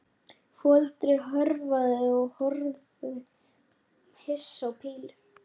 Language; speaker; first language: Icelandic; non-native, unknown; Lithuanian